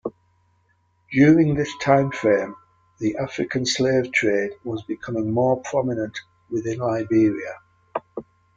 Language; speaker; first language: English; native; English